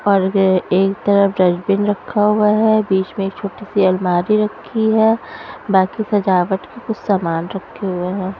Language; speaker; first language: Hindi; non-native, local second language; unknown